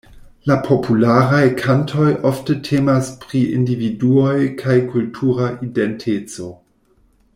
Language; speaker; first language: Esperanto; non-native, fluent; German